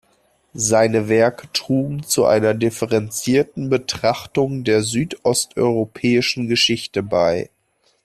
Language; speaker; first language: German; native; German